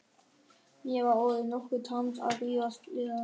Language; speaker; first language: Icelandic; non-native, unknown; German